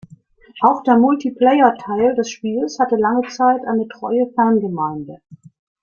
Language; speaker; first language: German; native; German